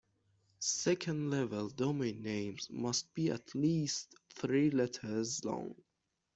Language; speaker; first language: English; non-native, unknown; Persian